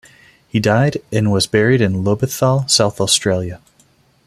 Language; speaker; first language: English; non-native, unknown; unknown